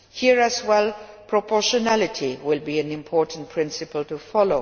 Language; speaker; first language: English; non-native, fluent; Luxembourgish